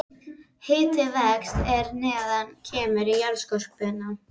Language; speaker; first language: Icelandic; native; Icelandic